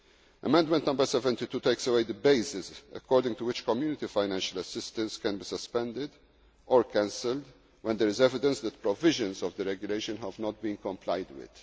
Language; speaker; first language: English; non-native, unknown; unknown